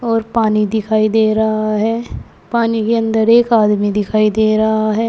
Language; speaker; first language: Hindi; native; Hindi